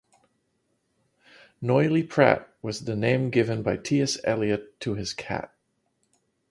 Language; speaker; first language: English; non-native, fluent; Dutch